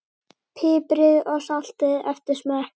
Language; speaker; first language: Icelandic; native; Icelandic